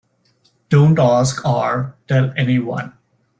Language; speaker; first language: English; non-native, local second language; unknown